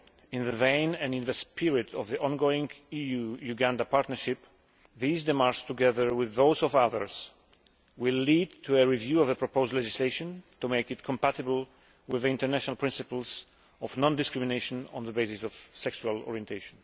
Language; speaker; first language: English; non-native, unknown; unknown